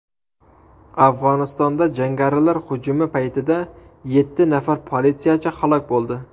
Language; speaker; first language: Uzbek; native; Uzbek